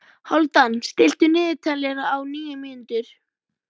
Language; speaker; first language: Icelandic; native; Icelandic